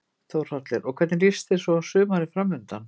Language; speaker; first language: Icelandic; native; Icelandic